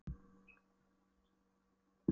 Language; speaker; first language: Icelandic; non-native, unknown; Polish